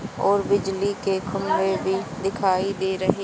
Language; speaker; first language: Hindi; native; Hindi